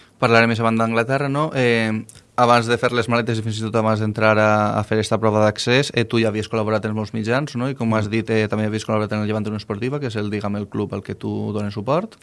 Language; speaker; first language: Catalan; native; Catalan